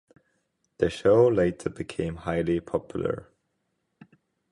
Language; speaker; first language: English; non-native, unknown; German